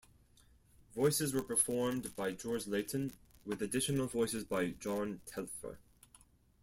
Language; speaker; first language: English; non-native, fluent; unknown